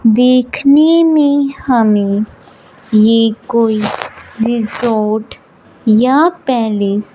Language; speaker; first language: Hindi; non-native, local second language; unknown